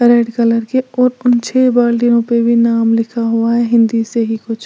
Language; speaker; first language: Hindi; native; Hindi